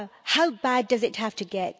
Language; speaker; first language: English; native; English